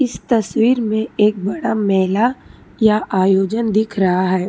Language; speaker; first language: Hindi; non-native, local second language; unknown